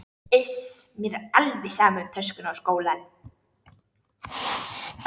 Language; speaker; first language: Icelandic; native; Icelandic